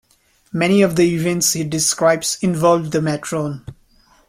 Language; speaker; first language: English; non-native, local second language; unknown